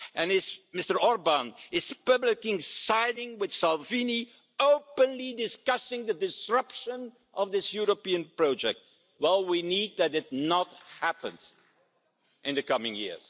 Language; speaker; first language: English; non-native, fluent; Dutch